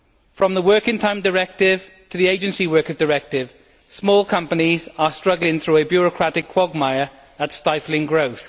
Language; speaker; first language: English; native; English